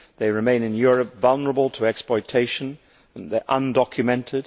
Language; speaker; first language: English; native; English